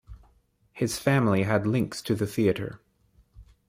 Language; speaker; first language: English; native; English